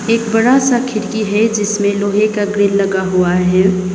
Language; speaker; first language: Hindi; non-native, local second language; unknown